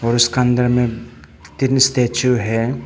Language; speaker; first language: Hindi; non-native, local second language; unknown